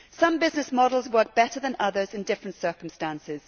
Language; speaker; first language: English; native; English